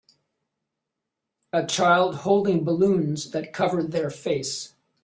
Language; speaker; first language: English; native; English